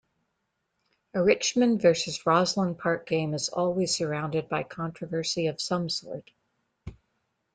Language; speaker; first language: English; native; English